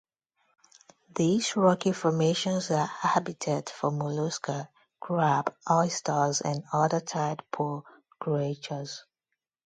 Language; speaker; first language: English; non-native, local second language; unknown